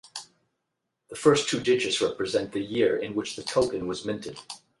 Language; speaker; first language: English; native; English